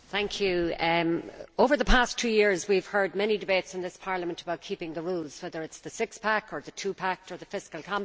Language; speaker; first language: English; native; English